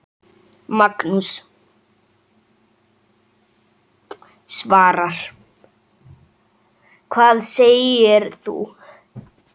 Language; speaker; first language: Icelandic; native; Icelandic